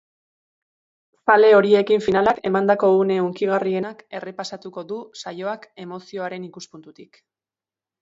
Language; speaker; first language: Basque; native; Basque